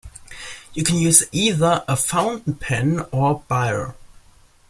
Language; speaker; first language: English; non-native, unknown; German